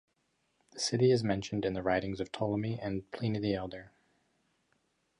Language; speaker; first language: English; native; English